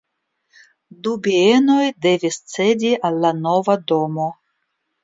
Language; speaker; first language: Esperanto; non-native, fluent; Russian